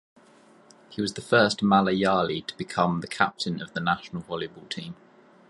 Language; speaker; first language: English; native; English